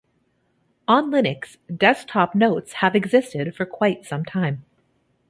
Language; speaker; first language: English; native; English